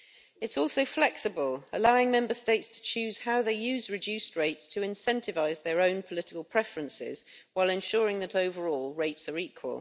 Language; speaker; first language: English; native; English